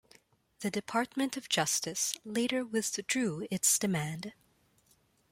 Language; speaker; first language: English; non-native, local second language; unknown